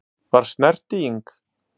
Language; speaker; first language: Icelandic; non-native, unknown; Italian